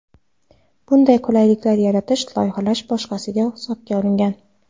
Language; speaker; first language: Uzbek; non-native, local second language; Kara-Kalpak